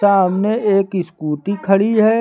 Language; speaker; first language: Hindi; native; Hindi